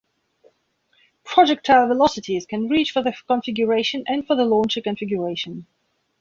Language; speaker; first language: English; non-native, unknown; Belarusian